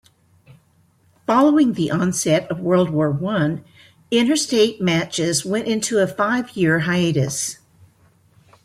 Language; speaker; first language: English; native; English